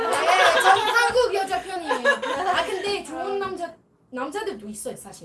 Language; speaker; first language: Korean; non-native, fluent; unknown